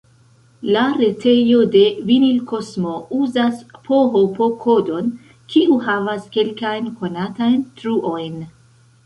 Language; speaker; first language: Esperanto; non-native, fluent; Central Kurdish